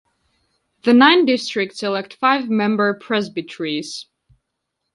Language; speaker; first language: English; non-native, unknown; Georgian